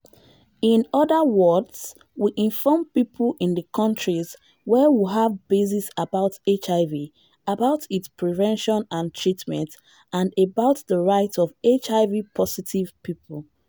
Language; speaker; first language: English; non-native, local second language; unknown